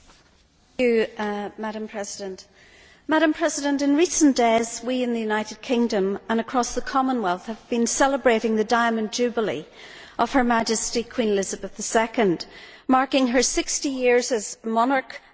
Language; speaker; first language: English; native; English